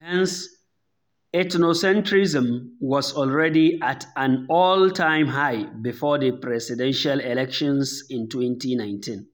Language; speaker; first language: English; non-native, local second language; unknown